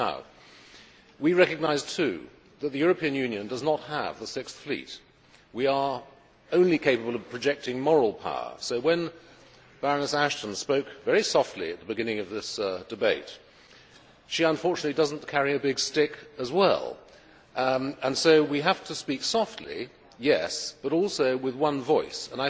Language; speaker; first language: English; native; English